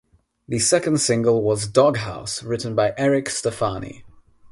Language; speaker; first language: English; non-native, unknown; Nepali